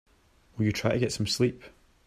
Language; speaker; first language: English; native; English